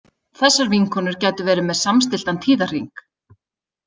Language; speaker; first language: Icelandic; native; Icelandic